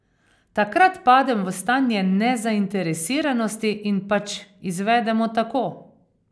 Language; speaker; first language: Slovenian; native; Slovenian